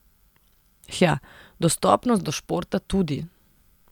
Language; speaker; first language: Slovenian; non-native, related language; Serbian